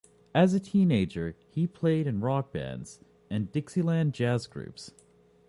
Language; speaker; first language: English; native; English